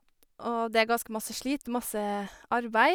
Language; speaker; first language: Norwegian; native; Norwegian